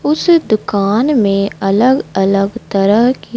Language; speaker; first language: Hindi; native; Hindi